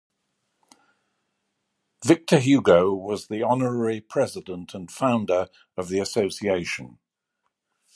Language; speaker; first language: English; native; English